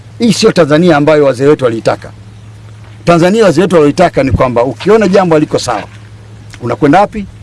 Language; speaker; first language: Swahili; native; Swahili